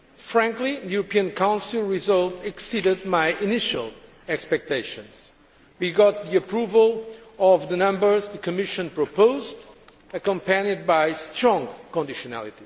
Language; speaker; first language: English; non-native, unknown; Portuguese